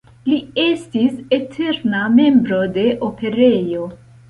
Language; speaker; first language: Esperanto; non-native, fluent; Central Kurdish